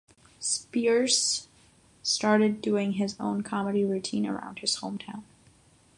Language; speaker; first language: English; non-native, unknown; Catalan